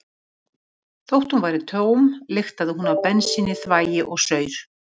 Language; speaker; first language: Icelandic; native; Icelandic